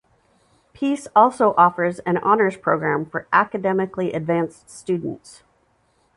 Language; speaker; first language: English; native; English